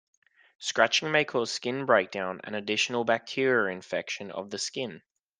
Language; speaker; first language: English; native; English